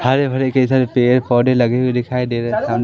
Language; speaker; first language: Hindi; native; Hindi